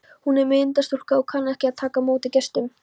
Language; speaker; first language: Icelandic; non-native, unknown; Polish